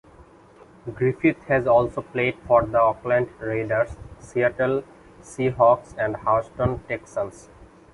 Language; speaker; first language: English; non-native, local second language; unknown